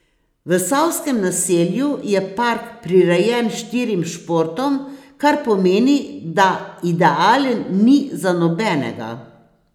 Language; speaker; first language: Slovenian; native; Slovenian